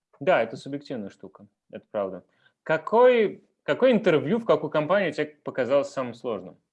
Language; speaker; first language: Russian; native; Russian